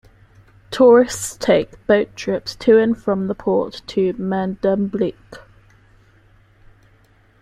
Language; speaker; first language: English; native; English